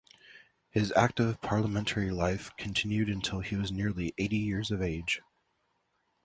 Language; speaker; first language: English; native; English